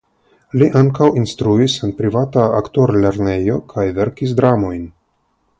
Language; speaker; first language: Esperanto; non-native, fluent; Russian